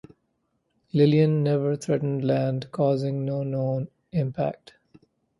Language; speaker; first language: English; non-native, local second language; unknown